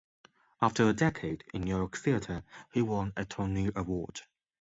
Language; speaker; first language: English; non-native, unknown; Chinese